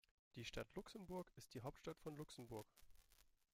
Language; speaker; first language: German; native; German